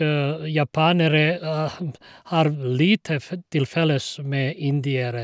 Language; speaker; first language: Norwegian; non-native, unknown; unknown